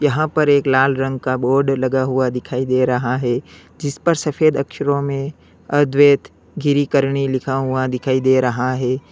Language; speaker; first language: Hindi; native; Hindi